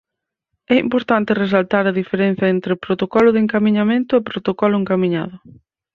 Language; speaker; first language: Galician; native; Galician